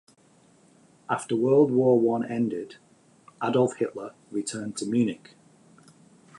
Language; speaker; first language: English; native; English